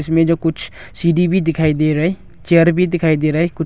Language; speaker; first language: Hindi; non-native, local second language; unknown